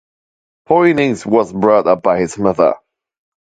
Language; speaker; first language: English; non-native, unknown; German